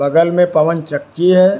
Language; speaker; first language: Hindi; non-native, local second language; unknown